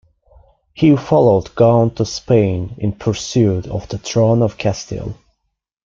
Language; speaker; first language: English; non-native, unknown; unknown